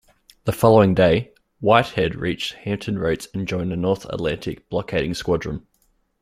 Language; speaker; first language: English; native; English